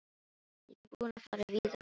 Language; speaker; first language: Icelandic; non-native, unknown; Filipino